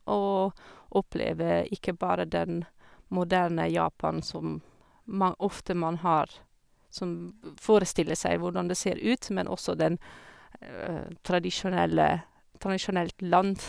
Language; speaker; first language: Norwegian; non-native, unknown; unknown